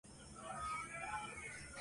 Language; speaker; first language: English; non-native, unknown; Tamil